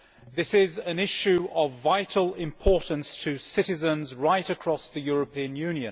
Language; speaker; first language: English; native; English